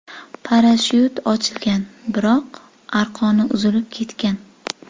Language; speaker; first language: Uzbek; native; Uzbek